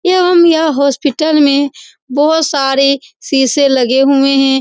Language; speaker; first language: Hindi; native; Hindi